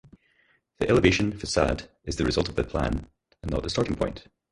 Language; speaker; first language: English; native; English